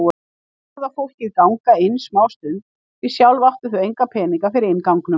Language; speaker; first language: Icelandic; native; Icelandic